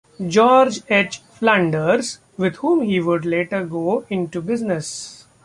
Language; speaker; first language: English; non-native, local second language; Marathi